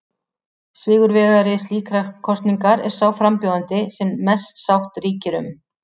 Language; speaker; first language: Icelandic; native; Icelandic